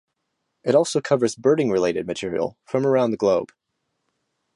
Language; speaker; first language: English; native; English